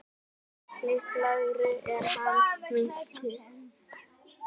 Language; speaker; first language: Icelandic; native; Icelandic